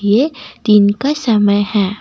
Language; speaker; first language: Hindi; non-native, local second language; Assamese